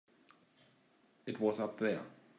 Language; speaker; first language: English; native; English